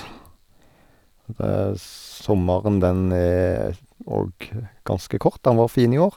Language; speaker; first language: Norwegian; native; Norwegian